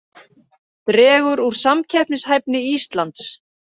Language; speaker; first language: Icelandic; native; Icelandic